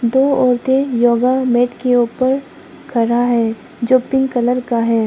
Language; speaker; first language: Hindi; non-native, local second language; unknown